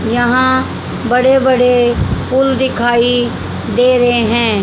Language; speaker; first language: Hindi; native; Hindi